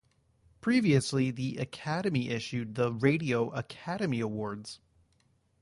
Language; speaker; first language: English; native; English